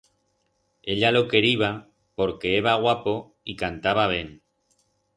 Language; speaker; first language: Aragonese; non-native, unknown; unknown